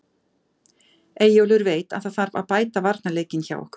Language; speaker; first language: Icelandic; native; Icelandic